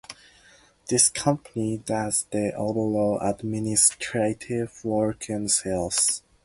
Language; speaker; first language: English; non-native, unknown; Japanese